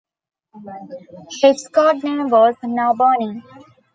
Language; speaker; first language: English; non-native, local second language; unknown